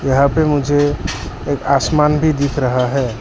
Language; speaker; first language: Hindi; early bilingual, other home language; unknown